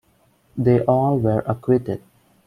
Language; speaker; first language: English; non-native, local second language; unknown